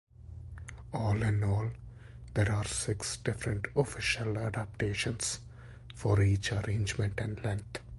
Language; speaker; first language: English; non-native, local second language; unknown